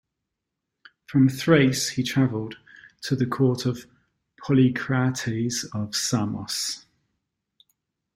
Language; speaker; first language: English; native; English